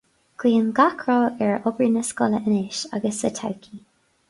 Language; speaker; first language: Irish; non-native, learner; English